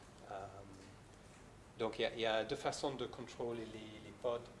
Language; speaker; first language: French; non-native, fluent; English